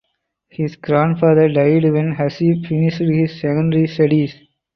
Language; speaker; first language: English; non-native, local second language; Tamil